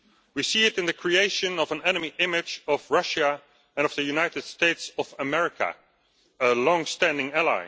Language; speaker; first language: English; non-native, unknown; Dutch